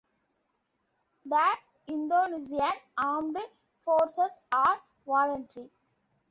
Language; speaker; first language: English; non-native, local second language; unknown